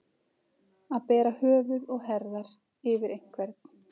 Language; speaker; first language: Icelandic; native; Icelandic